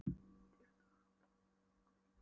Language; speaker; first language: Icelandic; non-native, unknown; Polish